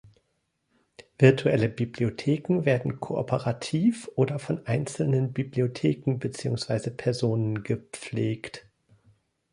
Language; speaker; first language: German; native; German